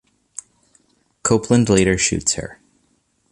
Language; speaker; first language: English; native; English